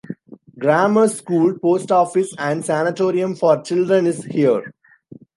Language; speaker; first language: English; non-native, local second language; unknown